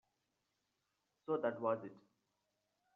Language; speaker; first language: English; non-native, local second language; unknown